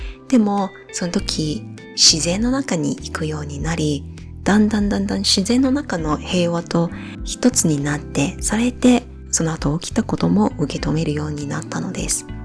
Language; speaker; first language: Japanese; native; Japanese